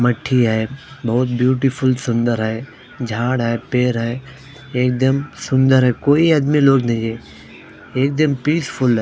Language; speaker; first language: Hindi; non-native, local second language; Punjabi